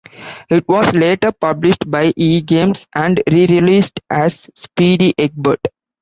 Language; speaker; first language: English; non-native, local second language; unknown